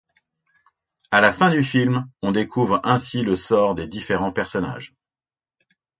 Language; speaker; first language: French; native; French